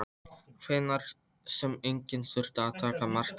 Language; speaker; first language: Icelandic; non-native, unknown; Polish